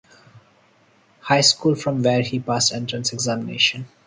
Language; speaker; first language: English; non-native, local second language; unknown